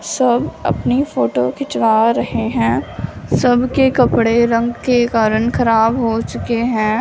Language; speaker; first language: Hindi; non-native, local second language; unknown